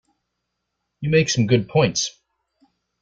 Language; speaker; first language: English; native; English